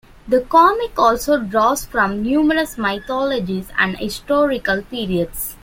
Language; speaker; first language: English; non-native, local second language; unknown